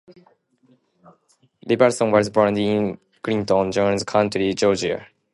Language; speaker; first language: English; non-native, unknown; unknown